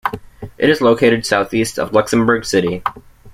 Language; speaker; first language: English; native; English